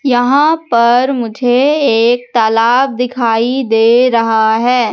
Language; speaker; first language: Hindi; native; Hindi